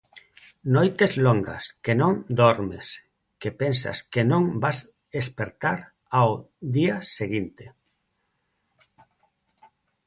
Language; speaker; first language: Galician; non-native, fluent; Spanish